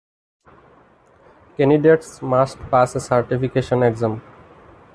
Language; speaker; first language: English; non-native, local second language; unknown